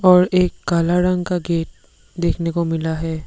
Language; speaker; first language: Hindi; non-native, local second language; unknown